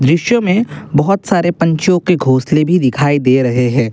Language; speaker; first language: Hindi; non-native, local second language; Assamese